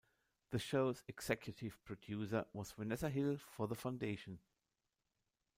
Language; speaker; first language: English; non-native, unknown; German